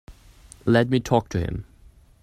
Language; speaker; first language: English; non-native, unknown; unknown